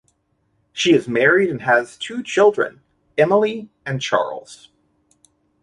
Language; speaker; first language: English; native; English